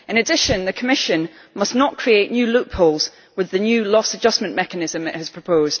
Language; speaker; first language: English; native; English